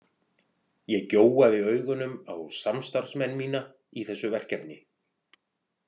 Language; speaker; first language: Icelandic; native; Icelandic